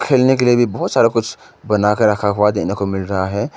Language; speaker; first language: Hindi; non-native, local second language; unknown